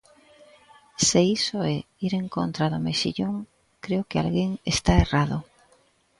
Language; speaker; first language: Galician; native; Galician